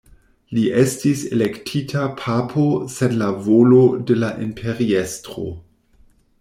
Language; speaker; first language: Esperanto; non-native, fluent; German